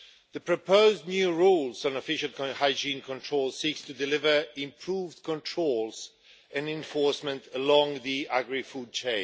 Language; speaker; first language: English; non-native, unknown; Swedish